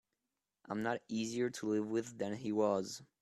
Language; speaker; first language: English; non-native, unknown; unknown